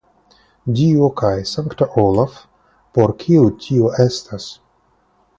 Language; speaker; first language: Esperanto; non-native, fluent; Russian